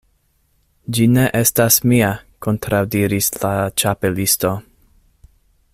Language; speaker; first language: Esperanto; non-native, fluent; English